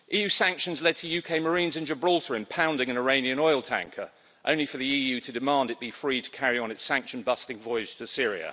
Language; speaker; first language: English; native; English